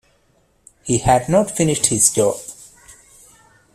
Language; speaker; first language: English; non-native, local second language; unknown